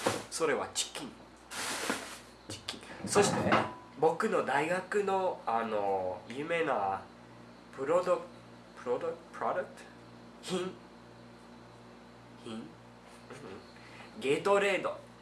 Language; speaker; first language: Japanese; non-native, learner; English